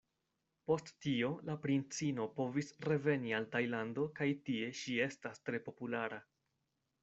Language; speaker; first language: Esperanto; non-native, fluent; Spanish